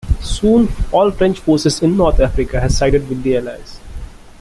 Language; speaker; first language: English; non-native, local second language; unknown